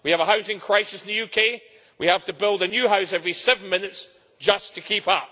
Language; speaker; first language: English; native; English